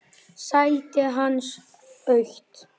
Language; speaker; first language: Icelandic; native; Icelandic